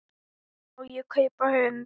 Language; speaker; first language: Icelandic; non-native, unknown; Thai